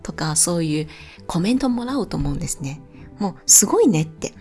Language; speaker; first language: Japanese; non-native, fluent; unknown